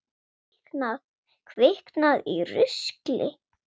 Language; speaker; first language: Icelandic; non-native, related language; Swedish